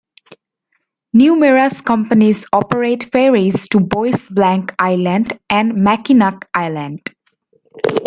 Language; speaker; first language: English; native; English